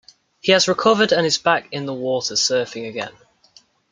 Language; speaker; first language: English; native; English